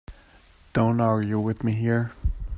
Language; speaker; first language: English; non-native, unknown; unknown